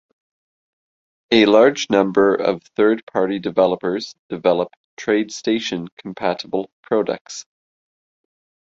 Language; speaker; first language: English; native; English